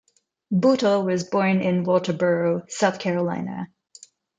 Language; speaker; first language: English; non-native, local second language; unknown